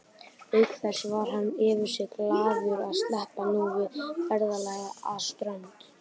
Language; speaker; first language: Icelandic; native; Icelandic